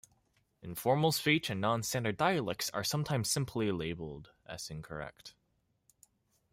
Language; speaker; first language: English; non-native, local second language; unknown